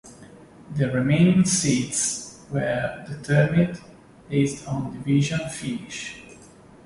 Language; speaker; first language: English; non-native, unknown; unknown